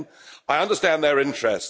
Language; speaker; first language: English; native; English